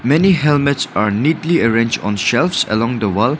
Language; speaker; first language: English; non-native, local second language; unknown